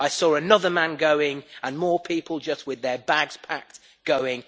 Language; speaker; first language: English; native; English